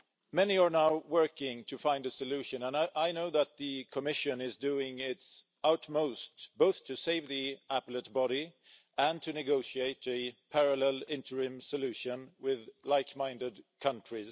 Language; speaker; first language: English; non-native, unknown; Swedish